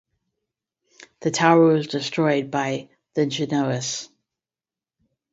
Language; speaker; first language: English; native; English